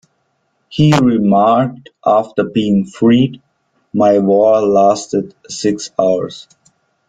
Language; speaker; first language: English; non-native, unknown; German